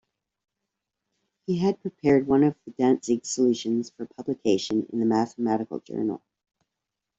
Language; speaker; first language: English; native; English